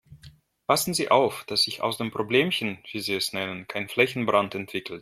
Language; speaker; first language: German; non-native, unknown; Russian